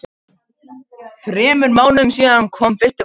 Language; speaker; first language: Icelandic; non-native, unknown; Macedonian